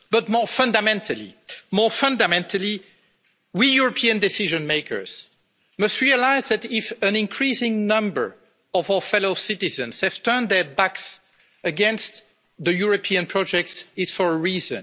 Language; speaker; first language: English; non-native, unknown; French